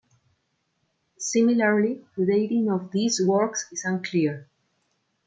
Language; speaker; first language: English; non-native, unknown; Spanish